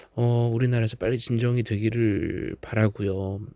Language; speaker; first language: Korean; native; Korean